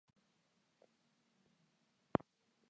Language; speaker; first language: English; non-native, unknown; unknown